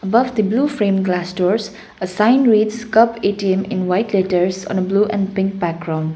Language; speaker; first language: English; non-native, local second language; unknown